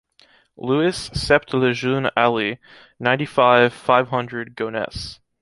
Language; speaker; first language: English; native; English